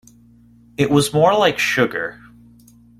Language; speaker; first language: English; native; English